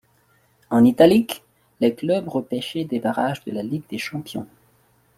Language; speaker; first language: French; non-native, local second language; Malagasy